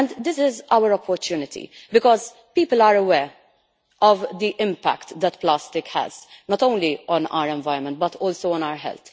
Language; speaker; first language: English; non-native, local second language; Maltese